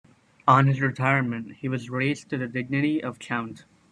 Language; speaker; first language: English; native; English